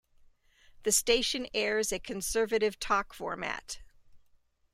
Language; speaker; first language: English; native; English